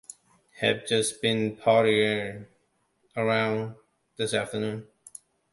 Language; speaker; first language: English; non-native, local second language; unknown